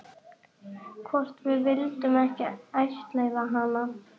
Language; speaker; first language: Icelandic; native; Icelandic